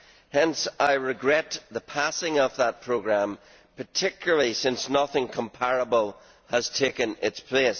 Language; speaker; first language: English; native; English